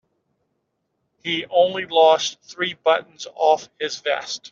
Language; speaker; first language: English; native; English